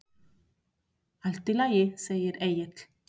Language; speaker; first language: Icelandic; non-native, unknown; Spanish